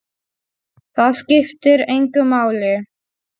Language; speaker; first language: Icelandic; non-native, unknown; Polish